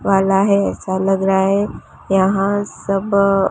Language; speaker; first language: Hindi; non-native, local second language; Gujarati